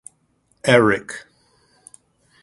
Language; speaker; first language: English; native; English